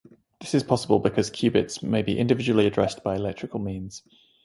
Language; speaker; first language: English; native; English